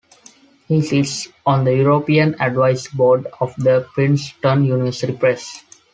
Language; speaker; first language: English; non-native, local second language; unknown